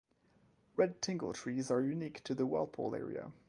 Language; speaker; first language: English; non-native, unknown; French